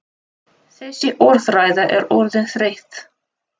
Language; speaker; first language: Icelandic; non-native, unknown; Russian